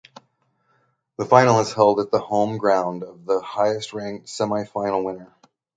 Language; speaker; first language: English; native; English